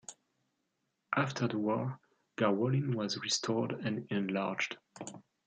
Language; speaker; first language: English; non-native, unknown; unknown